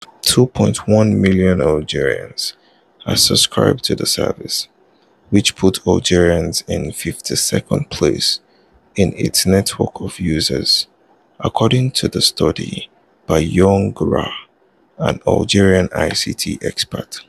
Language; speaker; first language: English; non-native, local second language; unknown